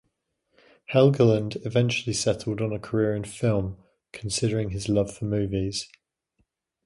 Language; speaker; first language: English; native; English